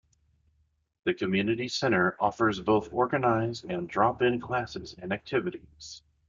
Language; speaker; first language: English; native; English